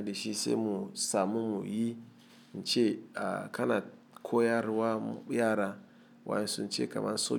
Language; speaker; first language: Hausa; non-native, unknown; Igbo